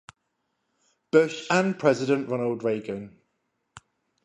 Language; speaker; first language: English; native; English